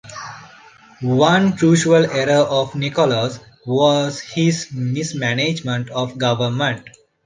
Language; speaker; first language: English; non-native, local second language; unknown